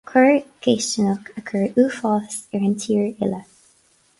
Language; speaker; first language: Irish; non-native, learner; English